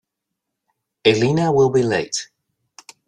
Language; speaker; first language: English; native; English